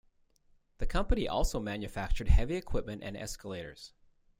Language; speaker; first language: English; native; English